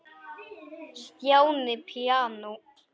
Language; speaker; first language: Icelandic; non-native, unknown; Polish